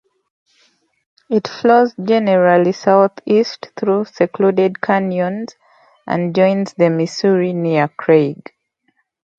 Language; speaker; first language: English; native; English